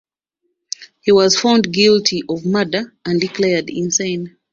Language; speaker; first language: English; non-native, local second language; Ganda